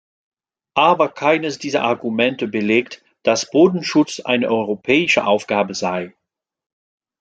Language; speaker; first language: German; non-native, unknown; French